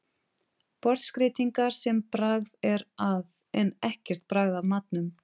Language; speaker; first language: Icelandic; non-native, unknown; Portuguese